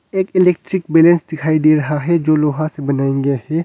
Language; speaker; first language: Hindi; non-native, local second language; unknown